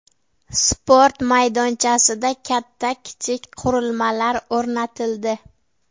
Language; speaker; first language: Uzbek; native; Uzbek